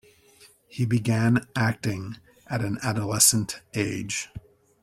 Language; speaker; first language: English; native; English